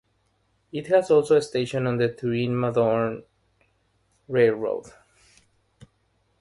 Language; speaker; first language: English; non-native, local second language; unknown